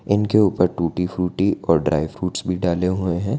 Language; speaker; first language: Hindi; non-native, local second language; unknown